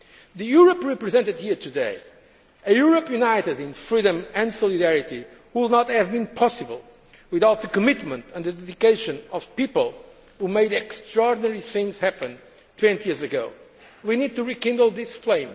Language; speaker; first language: English; non-native, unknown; Portuguese